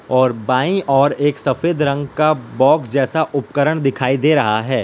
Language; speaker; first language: Hindi; non-native, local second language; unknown